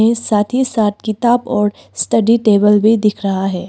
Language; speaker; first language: Hindi; early bilingual, other home language; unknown